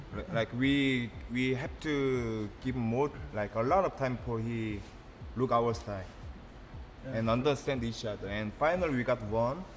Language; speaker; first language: English; non-native, fluent; Korean